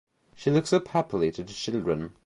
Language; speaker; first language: English; native; English